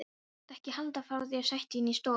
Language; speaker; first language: Icelandic; non-native, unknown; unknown